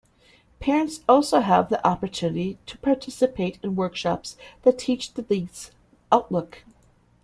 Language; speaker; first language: English; native; English